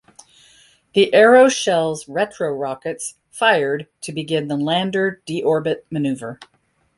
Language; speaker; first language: English; native; English